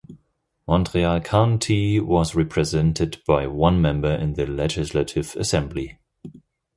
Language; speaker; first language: English; non-native, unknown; German